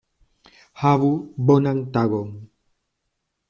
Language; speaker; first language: Esperanto; non-native, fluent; Spanish